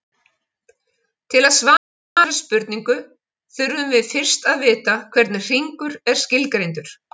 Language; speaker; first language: Icelandic; native; Icelandic